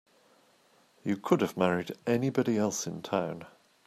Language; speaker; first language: English; native; English